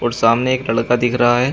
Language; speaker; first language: Hindi; native; Hindi